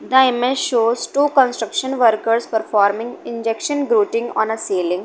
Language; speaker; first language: English; non-native, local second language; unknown